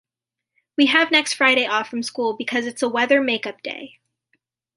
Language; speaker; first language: English; native; English